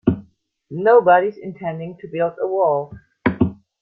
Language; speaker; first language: English; non-native, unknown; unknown